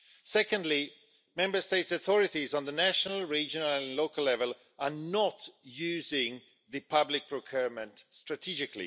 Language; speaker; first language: English; non-native, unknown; Swedish